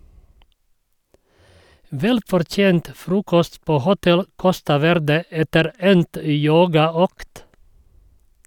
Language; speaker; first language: Norwegian; non-native, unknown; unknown